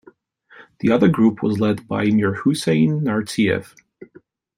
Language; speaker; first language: English; non-native, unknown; Polish